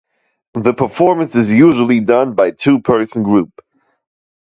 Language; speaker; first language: English; non-native, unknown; German